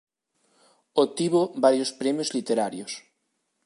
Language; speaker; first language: Galician; native; Galician